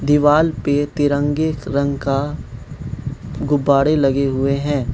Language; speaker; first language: Hindi; non-native, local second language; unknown